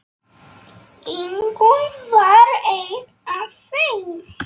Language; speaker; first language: Icelandic; non-native, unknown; Polish